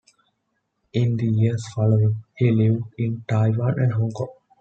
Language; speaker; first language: English; non-native, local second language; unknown